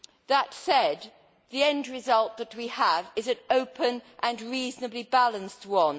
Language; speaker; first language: English; native; English